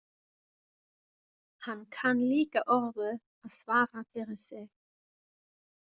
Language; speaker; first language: Icelandic; non-native, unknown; German